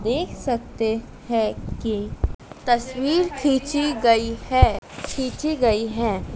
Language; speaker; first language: Hindi; native; Hindi